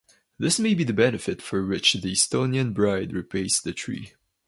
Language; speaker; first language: English; non-native, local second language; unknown